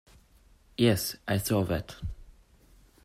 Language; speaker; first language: English; non-native, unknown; German